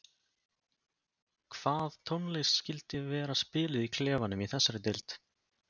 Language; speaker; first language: Icelandic; native; Icelandic